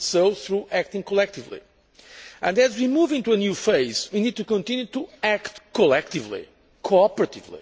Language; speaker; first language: English; non-native, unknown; Portuguese